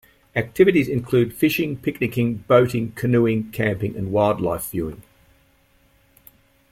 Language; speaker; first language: English; native; English